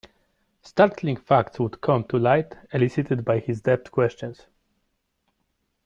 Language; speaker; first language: English; non-native, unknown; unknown